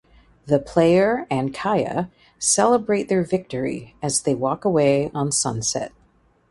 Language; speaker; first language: English; native; English